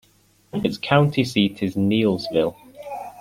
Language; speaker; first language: English; native; English